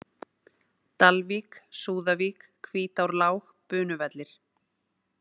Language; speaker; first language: Icelandic; native; Icelandic